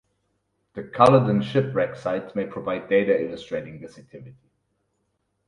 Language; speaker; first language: English; non-native, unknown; German